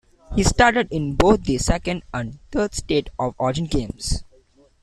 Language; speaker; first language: English; non-native, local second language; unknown